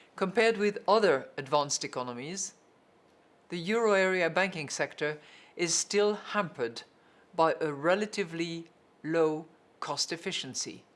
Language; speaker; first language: English; non-native, fluent; French